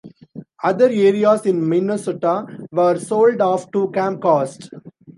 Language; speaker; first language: English; non-native, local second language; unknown